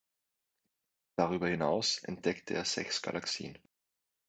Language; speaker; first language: German; native; German